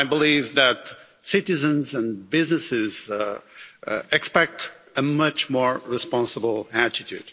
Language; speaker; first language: English; non-native, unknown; Portuguese